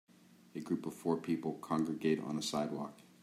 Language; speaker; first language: English; native; English